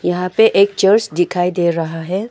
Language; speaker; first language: Hindi; non-native, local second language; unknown